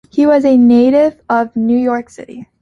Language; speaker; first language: English; native; English